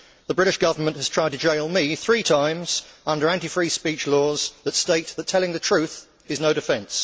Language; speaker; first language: English; native; English